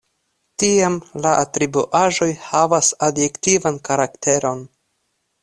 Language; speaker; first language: Esperanto; non-native, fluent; Russian